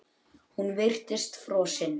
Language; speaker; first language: Icelandic; native; Icelandic